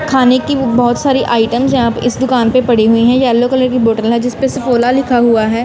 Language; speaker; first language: Hindi; non-native, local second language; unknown